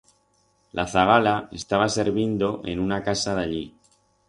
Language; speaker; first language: Aragonese; non-native, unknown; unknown